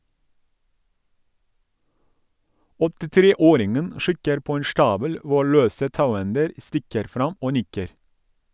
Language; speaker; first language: Norwegian; non-native, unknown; Turkish